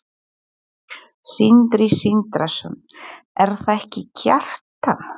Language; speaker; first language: Icelandic; non-native, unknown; Polish